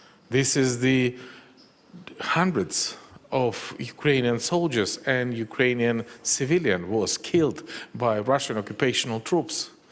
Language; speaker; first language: English; non-native, fluent; Ukrainian